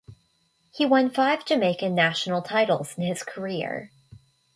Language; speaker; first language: English; native; English